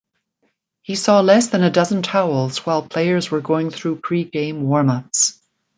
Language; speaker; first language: English; native; English